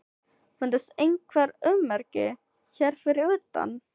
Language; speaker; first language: Icelandic; non-native, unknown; Filipino